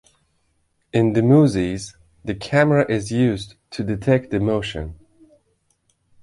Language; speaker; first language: English; non-native, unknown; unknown